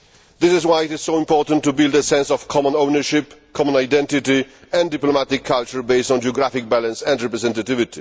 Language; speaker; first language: English; non-native, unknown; Polish